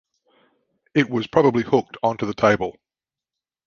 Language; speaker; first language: English; native; English